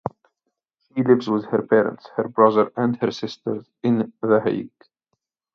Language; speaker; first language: English; non-native, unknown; Arabic